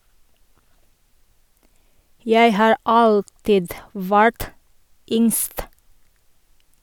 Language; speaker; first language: Norwegian; non-native, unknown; Filipino